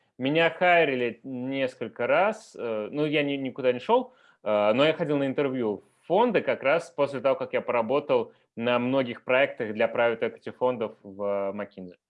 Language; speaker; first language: Russian; native; Russian